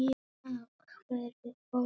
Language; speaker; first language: Icelandic; non-native, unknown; Polish